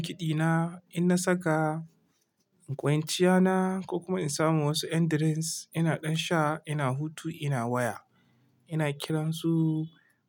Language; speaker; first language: Hausa; non-native, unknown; Igbo